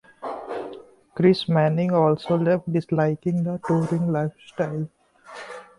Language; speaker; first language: English; non-native, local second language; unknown